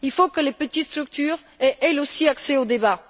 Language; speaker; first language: French; non-native, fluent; Bulgarian